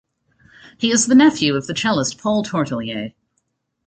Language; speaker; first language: English; native; English